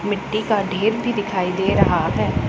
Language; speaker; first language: Hindi; non-native, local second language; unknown